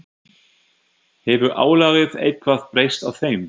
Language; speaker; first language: Icelandic; non-native, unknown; German